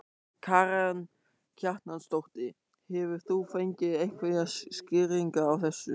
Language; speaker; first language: Icelandic; non-native, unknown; German